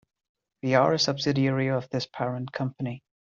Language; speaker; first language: English; non-native, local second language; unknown